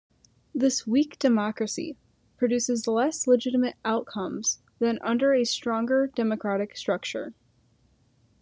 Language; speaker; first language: English; native; English